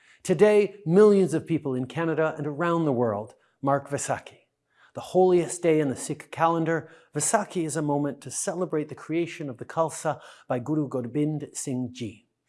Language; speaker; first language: English; native; English